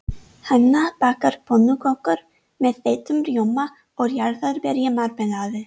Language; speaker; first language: Icelandic; non-native, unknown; English